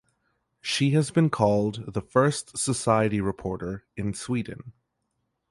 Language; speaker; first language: English; native; English